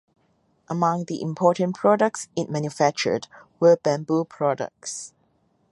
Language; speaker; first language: English; non-native, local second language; Cantonese